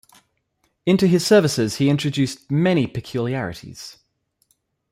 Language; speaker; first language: English; native; English